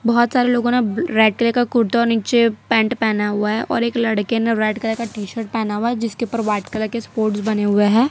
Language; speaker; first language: Hindi; non-native, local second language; Gujarati